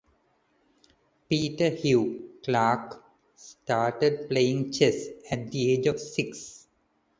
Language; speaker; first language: English; non-native, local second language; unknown